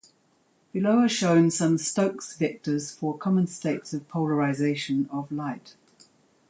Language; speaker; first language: English; native; English